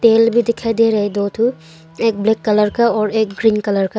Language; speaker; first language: Hindi; non-native, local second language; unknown